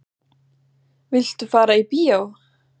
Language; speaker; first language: Icelandic; non-native, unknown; German